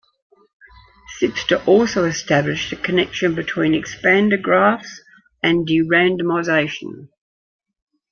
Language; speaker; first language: English; native; English